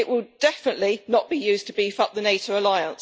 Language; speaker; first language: English; native; English